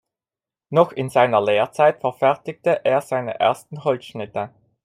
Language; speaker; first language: German; non-native, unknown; Italian